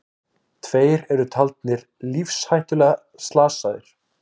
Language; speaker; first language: Icelandic; native; Icelandic